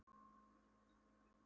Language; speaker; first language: Icelandic; non-native, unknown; Polish